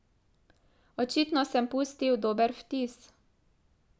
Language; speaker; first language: Slovenian; native; Slovenian